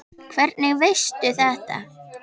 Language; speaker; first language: Icelandic; native; Icelandic